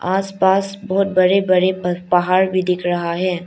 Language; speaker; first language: Hindi; non-native, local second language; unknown